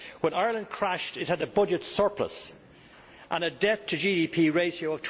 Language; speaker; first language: English; native; English